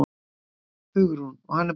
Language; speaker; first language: Icelandic; native; Icelandic